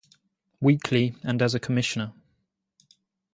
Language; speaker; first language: English; native; English